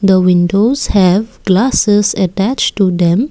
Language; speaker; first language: English; non-native, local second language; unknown